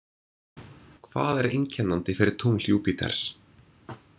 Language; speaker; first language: Icelandic; non-native, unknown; English